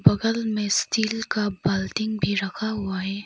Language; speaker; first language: Hindi; non-native, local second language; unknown